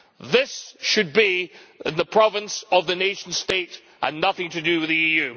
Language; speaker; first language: English; native; English